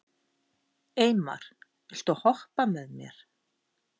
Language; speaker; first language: Icelandic; native; Icelandic